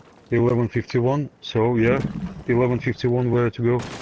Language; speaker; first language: English; non-native, learner; Russian